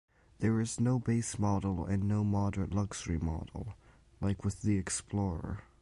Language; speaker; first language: English; native; English